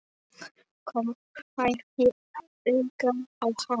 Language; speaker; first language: Icelandic; non-native, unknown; Polish